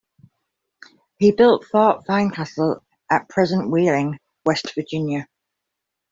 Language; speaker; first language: English; native; English